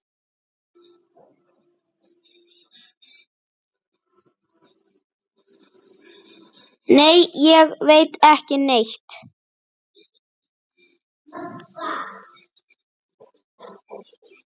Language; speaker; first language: Icelandic; native; Icelandic